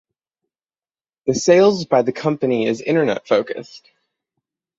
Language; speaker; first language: English; native; English